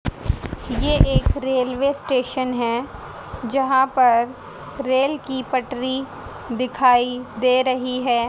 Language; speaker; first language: Hindi; native; Hindi